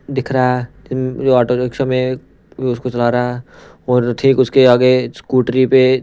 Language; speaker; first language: Hindi; non-native, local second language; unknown